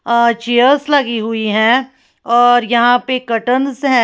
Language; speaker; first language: Hindi; native; Hindi